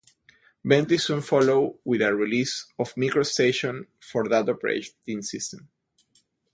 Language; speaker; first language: English; non-native, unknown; Spanish